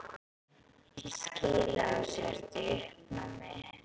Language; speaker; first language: Icelandic; native; Icelandic